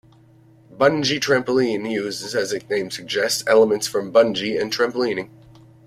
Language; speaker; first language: English; native; English